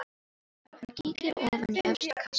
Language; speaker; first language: Icelandic; non-native, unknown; Filipino